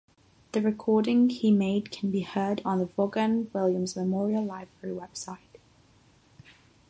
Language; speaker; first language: English; non-native, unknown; Catalan